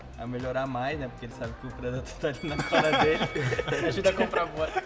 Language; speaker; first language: Portuguese; native; Portuguese